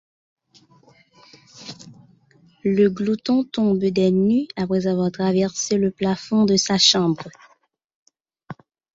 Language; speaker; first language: French; non-native, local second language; Haitian Creole